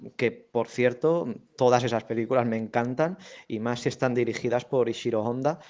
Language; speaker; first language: Spanish; native; Spanish